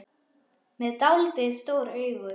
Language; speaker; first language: Icelandic; non-native, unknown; German